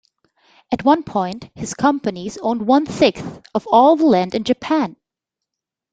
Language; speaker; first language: English; non-native, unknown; German